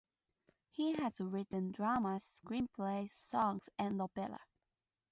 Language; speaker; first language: English; non-native, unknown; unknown